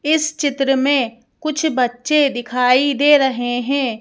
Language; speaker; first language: Hindi; native; Hindi